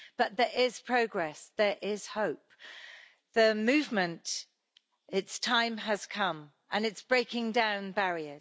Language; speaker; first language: English; native; English